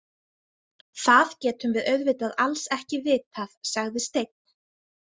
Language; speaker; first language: Icelandic; native; Icelandic